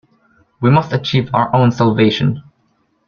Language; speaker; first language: English; non-native, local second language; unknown